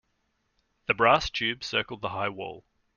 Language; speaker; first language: English; native; English